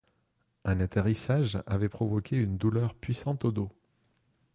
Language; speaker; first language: French; non-native, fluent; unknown